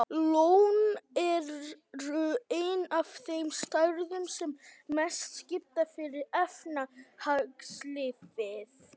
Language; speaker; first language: Icelandic; native; Icelandic